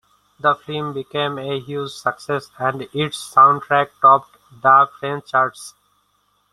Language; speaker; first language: English; non-native, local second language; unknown